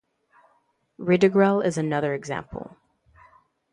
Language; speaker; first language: English; non-native, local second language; French